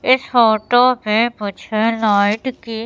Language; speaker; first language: Hindi; native; Hindi